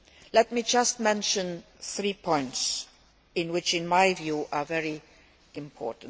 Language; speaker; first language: English; non-native, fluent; Luxembourgish